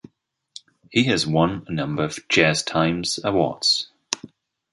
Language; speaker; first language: English; non-native, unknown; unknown